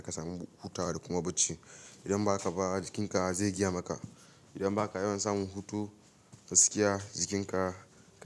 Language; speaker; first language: Hausa; native; Hausa